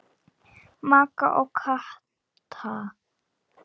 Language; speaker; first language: Icelandic; native; Icelandic